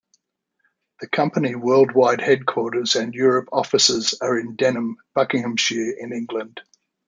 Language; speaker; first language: English; native; English